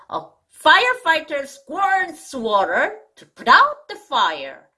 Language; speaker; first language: English; non-native, fluent; Korean